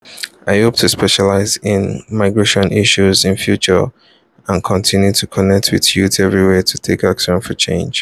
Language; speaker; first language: English; non-native, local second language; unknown